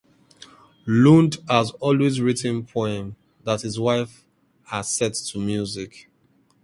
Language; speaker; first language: English; native; English